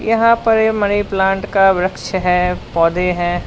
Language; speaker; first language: Hindi; native; Hindi